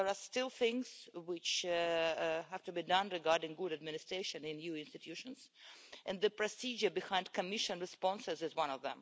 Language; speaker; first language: English; non-native, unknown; Russian